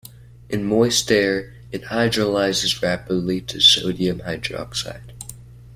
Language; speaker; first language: English; native; English